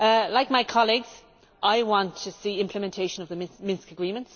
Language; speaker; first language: English; native; English